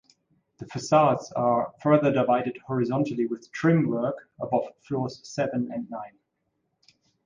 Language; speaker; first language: English; native; English